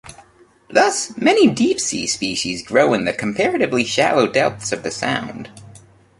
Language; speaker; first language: English; native; English